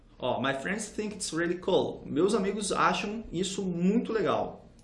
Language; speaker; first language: English; non-native, fluent; Portuguese